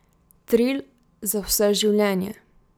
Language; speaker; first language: Slovenian; native; Slovenian